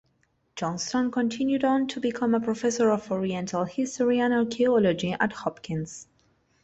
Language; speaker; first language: English; non-native, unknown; Spanish